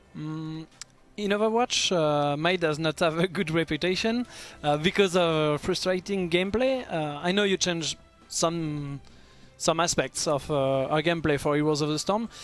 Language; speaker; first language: English; non-native, fluent; French